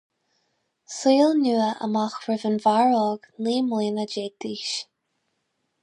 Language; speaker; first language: Irish; non-native, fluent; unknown